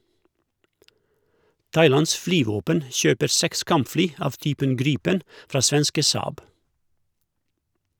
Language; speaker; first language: Norwegian; non-native, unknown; Croatian